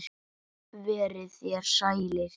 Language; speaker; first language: Icelandic; native; Icelandic